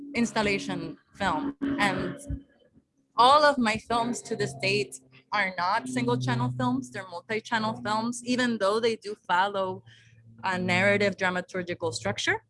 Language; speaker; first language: English; non-native, local second language; Spanish